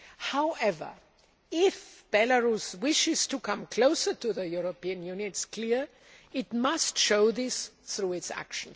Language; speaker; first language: English; non-native, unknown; German